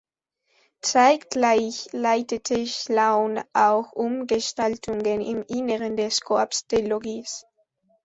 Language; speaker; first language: German; non-native, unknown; Spanish